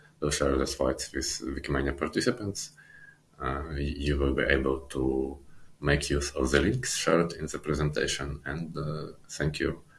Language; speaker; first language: English; non-native, fluent; Ukrainian